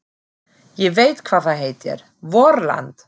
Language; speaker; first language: Icelandic; non-native, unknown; German